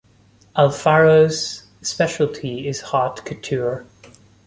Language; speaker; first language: English; non-native, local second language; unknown